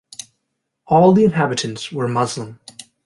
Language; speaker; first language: English; native; English